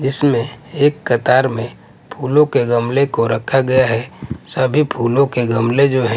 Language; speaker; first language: Hindi; non-native, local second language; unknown